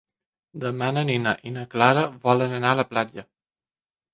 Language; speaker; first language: Catalan; non-native, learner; Spanish